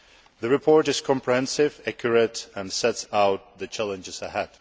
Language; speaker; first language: English; non-native, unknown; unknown